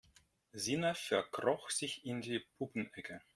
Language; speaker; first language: German; non-native, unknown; Russian